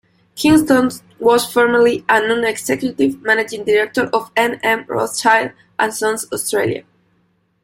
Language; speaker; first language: English; non-native, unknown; Spanish